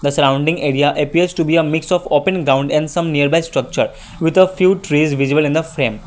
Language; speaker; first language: English; non-native, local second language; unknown